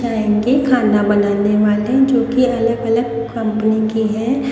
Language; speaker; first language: Hindi; native; Hindi